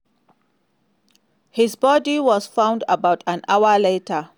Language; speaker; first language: English; non-native, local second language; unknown